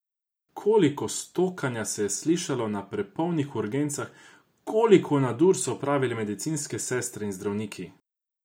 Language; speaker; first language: Slovenian; non-native, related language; Croatian